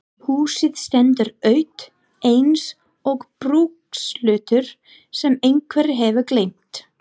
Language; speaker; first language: Icelandic; non-native, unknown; English